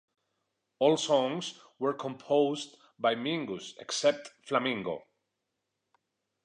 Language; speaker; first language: English; non-native, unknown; Spanish